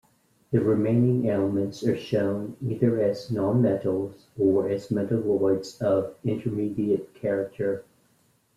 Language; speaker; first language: English; native; English